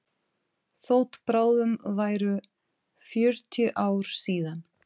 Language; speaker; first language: Icelandic; non-native, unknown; Portuguese